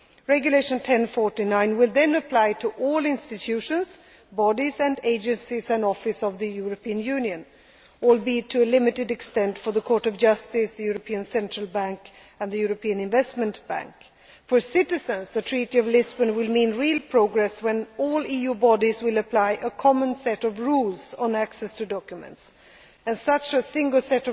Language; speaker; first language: English; non-native, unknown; Swedish